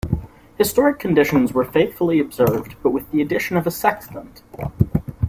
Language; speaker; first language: English; native; English